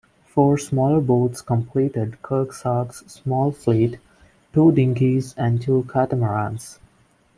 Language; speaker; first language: English; non-native, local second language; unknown